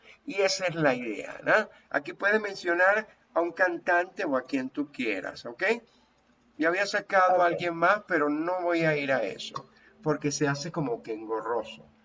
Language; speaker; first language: Spanish; native; Spanish